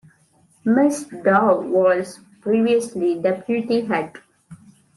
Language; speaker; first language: English; non-native, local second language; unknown